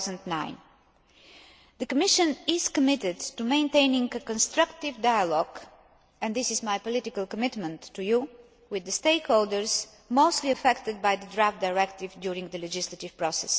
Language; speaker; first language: English; non-native, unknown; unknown